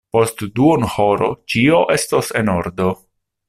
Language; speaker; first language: Esperanto; non-native, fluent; Italian